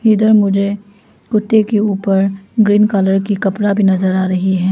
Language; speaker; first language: Hindi; early bilingual, other home language; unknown